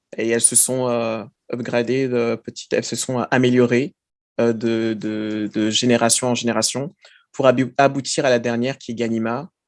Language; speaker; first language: French; early bilingual, other home language; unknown